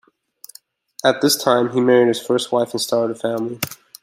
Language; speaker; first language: English; native; English